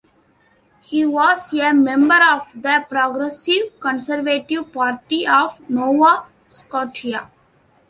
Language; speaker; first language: English; non-native, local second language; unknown